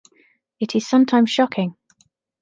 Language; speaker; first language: English; native; English